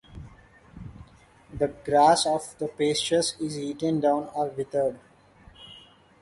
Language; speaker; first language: English; non-native, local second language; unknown